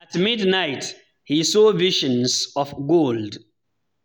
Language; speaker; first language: English; non-native, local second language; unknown